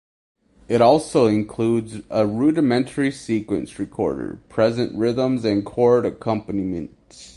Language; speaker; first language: English; native; English